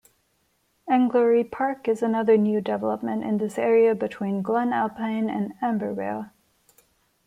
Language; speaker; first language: English; non-native, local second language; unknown